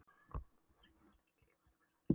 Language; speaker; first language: Icelandic; non-native, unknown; Polish